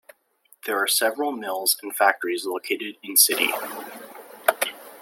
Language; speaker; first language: English; native; English